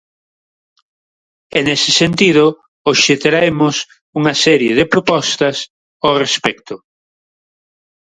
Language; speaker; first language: Galician; non-native, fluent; Spanish